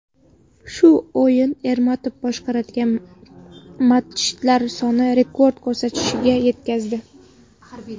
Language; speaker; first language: Uzbek; non-native, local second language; Kara-Kalpak